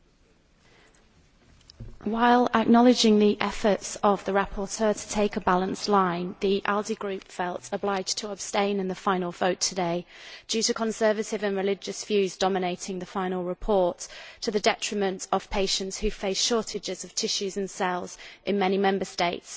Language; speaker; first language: English; native; English